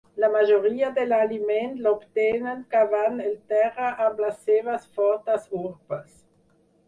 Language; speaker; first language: Catalan; non-native, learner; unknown